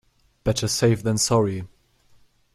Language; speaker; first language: English; non-native, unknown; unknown